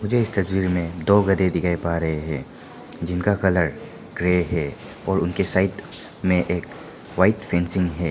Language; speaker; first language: Hindi; non-native, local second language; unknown